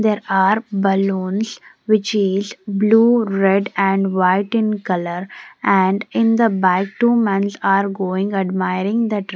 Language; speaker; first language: English; non-native, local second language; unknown